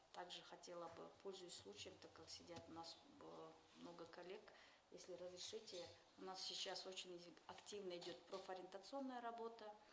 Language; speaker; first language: Russian; non-native, local second language; Kyrgyz